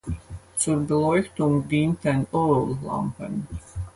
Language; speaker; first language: German; non-native, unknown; Latvian